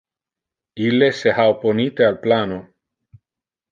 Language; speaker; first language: Interlingua; non-native, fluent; Italian